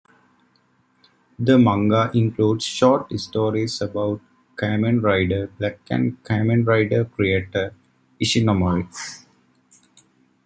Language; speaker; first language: English; native; English